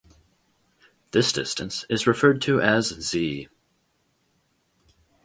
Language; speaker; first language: English; native; English